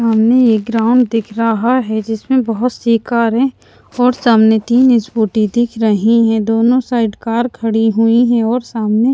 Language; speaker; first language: Hindi; non-native, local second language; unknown